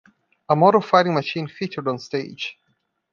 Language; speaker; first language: English; non-native, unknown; Portuguese